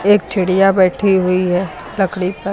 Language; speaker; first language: Hindi; native; Hindi